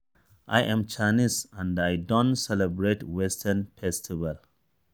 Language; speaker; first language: English; non-native, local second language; Hausa